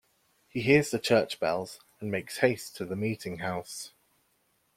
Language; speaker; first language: English; native; English